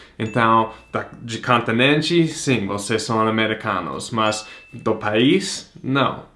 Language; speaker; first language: Portuguese; non-native, fluent; English